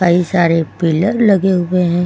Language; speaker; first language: Hindi; native; Hindi